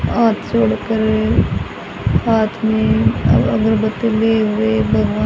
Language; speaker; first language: Hindi; native; Hindi